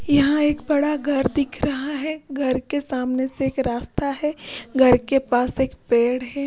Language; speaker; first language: Hindi; non-native, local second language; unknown